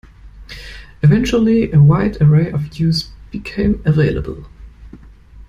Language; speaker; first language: English; non-native, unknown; German